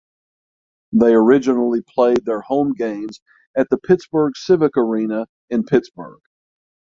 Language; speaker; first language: English; native; English